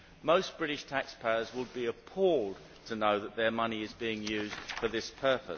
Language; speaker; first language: English; native; English